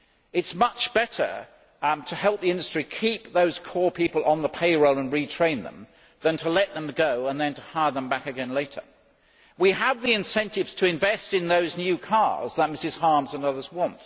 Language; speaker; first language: English; native; English